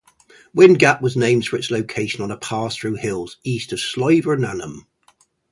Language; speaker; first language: English; native; English